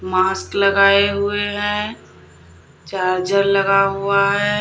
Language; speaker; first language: Hindi; native; Hindi